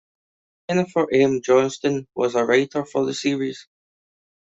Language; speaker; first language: English; native; English